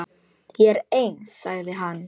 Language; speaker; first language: Icelandic; non-native, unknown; Polish